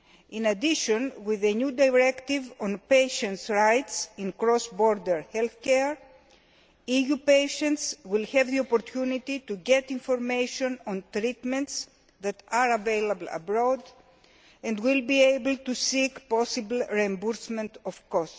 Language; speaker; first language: English; non-native, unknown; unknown